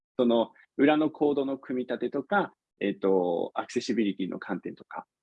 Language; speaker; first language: Japanese; non-native, fluent; English